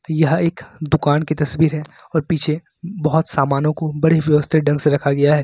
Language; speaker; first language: Hindi; native; Hindi